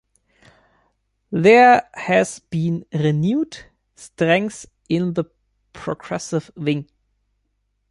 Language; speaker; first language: English; non-native, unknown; German